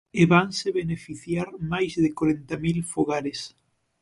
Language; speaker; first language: Galician; native; Galician